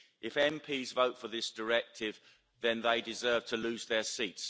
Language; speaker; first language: English; native; English